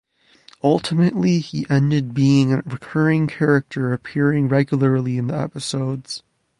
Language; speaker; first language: English; native; English